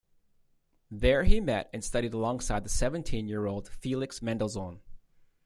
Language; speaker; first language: English; native; English